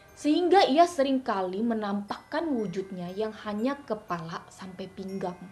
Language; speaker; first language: Indonesian; non-native, local second language; Hakka Chinese